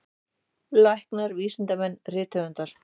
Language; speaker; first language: Icelandic; native; Icelandic